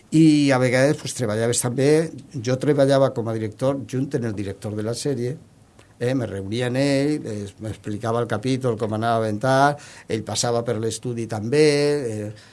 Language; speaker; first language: Catalan; non-native, local second language; Spanish